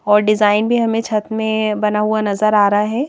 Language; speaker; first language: Hindi; native; Hindi